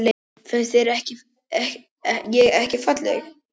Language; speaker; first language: Icelandic; non-native, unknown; Polish